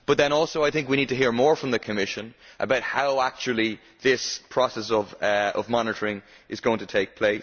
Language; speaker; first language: English; native; English